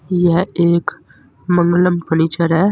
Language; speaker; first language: Hindi; native; Hindi